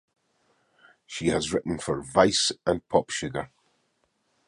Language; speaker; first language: English; native; English